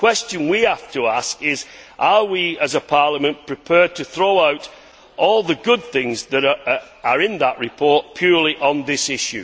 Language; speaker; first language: English; native; English